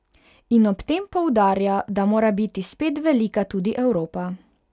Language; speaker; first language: Slovenian; non-native, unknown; Hungarian